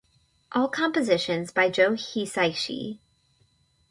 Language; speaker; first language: English; native; English